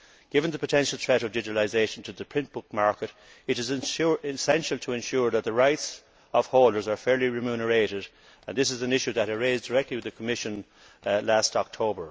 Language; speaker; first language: English; native; English